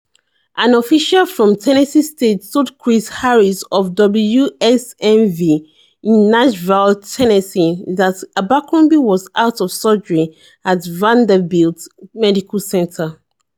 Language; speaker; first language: English; non-native, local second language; Yoruba